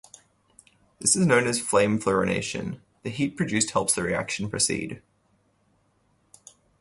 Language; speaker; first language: English; native; English